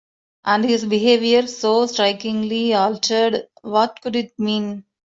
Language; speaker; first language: English; non-native, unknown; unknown